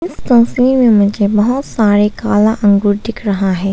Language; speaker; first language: Hindi; non-native, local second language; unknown